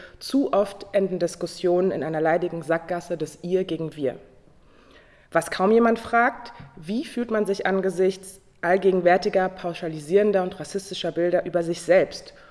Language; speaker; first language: German; native; German